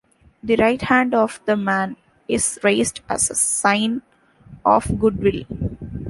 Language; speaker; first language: English; non-native, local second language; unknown